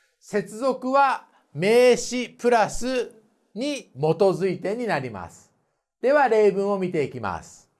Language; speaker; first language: Japanese; native; Japanese